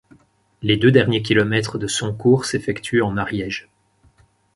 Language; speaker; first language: French; native; French